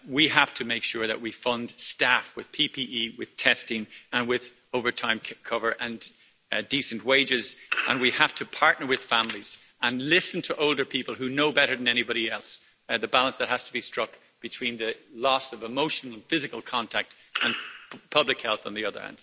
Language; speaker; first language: English; native; English